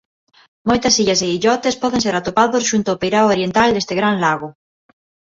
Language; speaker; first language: Galician; non-native, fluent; Spanish